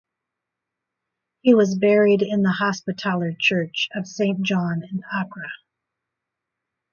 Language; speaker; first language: English; native; English